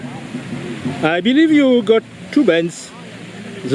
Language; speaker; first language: English; non-native, learner; French